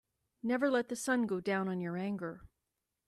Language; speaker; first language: English; native; English